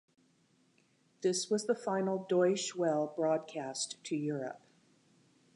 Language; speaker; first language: English; native; English